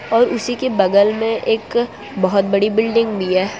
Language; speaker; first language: Hindi; non-native, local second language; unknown